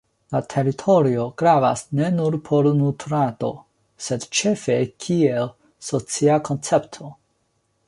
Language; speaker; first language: Esperanto; non-native, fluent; Chinese